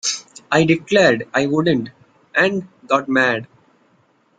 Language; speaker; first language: English; non-native, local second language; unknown